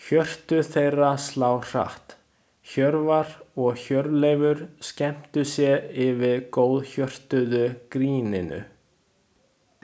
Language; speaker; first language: Icelandic; non-native, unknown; Chinese